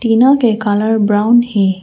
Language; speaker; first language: Hindi; non-native, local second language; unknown